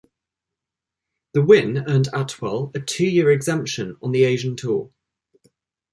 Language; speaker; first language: English; native; English